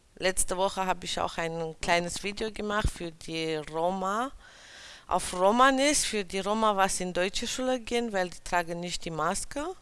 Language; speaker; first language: German; non-native, fluent; Romany